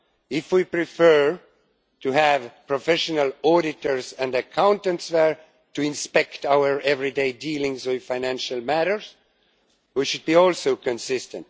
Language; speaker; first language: English; non-native, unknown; Estonian